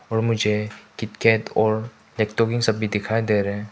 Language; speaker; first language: Hindi; non-native, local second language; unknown